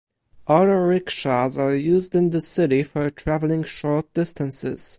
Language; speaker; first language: English; non-native, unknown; Polish